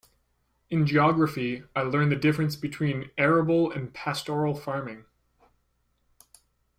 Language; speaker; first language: English; native; English